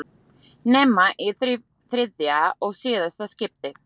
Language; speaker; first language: Icelandic; non-native, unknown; Slovak